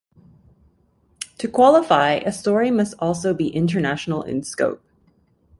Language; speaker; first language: English; native; English